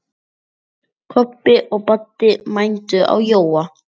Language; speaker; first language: Icelandic; native; Icelandic